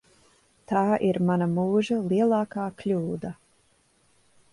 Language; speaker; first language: Latvian; early bilingual, heritage; Latvian